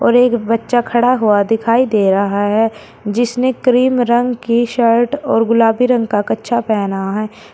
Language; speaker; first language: Hindi; native; Hindi